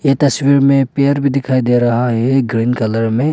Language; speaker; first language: Hindi; non-native, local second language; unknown